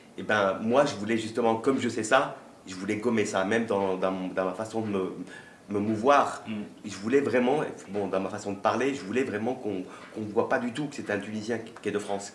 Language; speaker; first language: French; early bilingual, other home language; Arabic